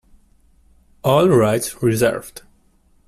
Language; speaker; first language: English; non-native, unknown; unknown